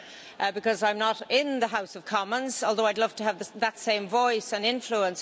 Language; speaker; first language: English; native; English